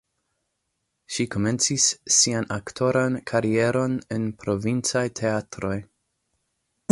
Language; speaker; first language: Esperanto; non-native, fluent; English